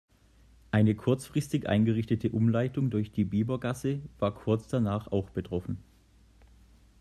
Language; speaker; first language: German; native; German